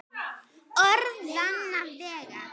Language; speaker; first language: Icelandic; native; Icelandic